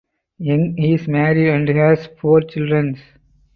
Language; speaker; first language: English; non-native, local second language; Tamil